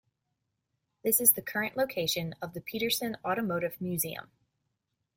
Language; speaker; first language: English; native; English